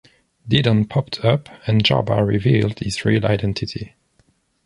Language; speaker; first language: English; non-native, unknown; French